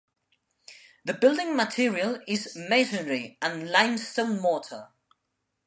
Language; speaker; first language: English; non-native, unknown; Spanish